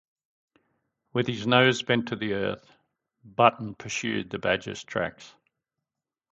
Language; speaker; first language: English; native; English